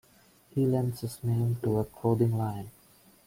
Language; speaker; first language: English; non-native, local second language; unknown